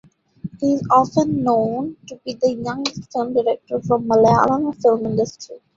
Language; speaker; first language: English; non-native, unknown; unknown